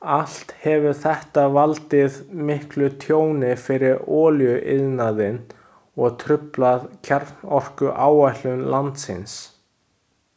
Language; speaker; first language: Icelandic; non-native, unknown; Chinese